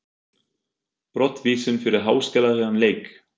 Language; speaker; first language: Icelandic; non-native, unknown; German